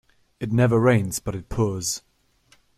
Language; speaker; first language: English; non-native, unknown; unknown